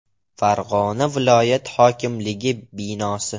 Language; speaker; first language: Uzbek; non-native, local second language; Russian